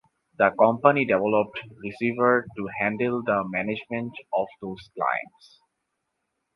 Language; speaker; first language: English; non-native, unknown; Bangla